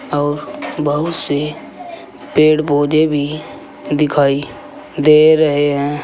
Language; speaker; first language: Hindi; native; Hindi